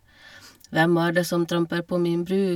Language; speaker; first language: Norwegian; non-native, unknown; Hungarian